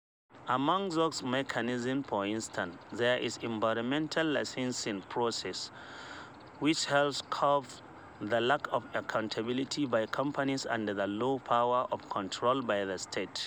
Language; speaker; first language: English; non-native, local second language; Hausa